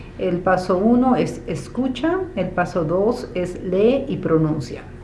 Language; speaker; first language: Spanish; native; Spanish